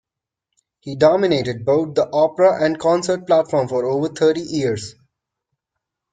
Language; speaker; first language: English; non-native, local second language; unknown